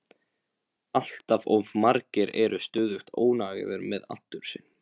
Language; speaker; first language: Icelandic; non-native, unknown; Polish